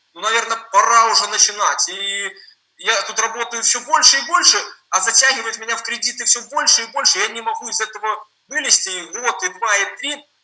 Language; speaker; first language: Russian; non-native, related language; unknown